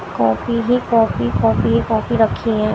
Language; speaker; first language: Hindi; native; Hindi